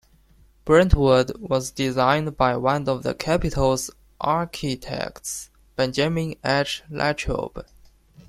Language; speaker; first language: English; non-native, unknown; Chinese